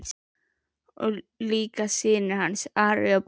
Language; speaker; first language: Icelandic; native; Icelandic